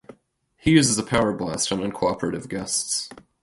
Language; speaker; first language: English; native; English